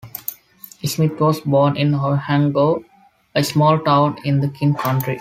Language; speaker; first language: English; non-native, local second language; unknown